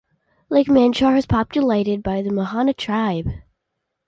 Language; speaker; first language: English; native; English